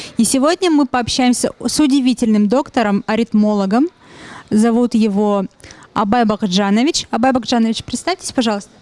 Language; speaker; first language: Russian; native; Russian